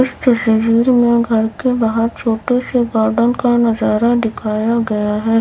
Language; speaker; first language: Hindi; native; Hindi